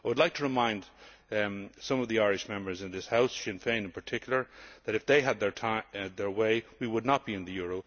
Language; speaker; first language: English; native; English